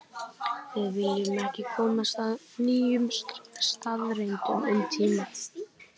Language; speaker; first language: Icelandic; native; Icelandic